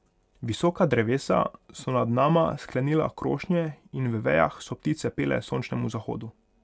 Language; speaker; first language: Slovenian; non-native, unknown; Hungarian